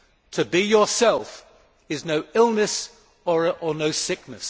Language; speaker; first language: English; native; English